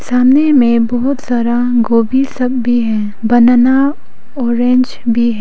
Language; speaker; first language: Hindi; non-native, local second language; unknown